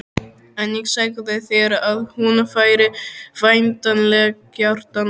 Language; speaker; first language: Icelandic; native; Icelandic